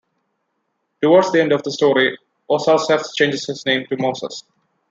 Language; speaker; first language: English; non-native, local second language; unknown